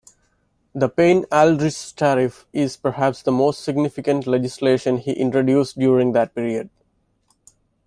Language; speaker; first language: English; non-native, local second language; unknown